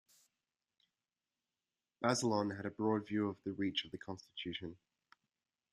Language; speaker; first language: English; native; English